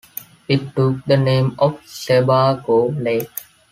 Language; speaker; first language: English; non-native, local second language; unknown